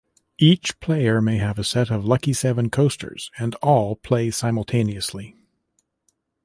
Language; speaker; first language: English; native; English